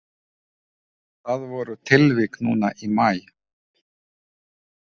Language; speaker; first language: Icelandic; non-native, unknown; Ukrainian